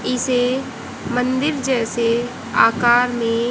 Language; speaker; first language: Hindi; native; Hindi